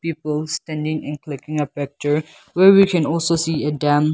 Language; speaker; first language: English; non-native, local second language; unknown